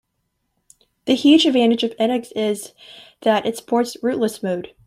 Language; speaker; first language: English; native; English